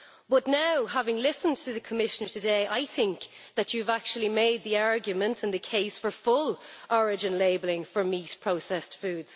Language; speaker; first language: English; native; English